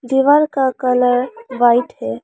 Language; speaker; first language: Hindi; non-native, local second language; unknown